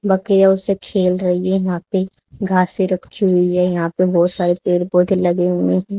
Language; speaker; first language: Hindi; native; Hindi